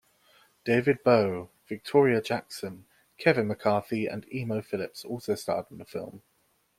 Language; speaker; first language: English; native; English